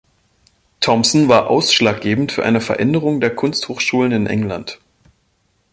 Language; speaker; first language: German; native; German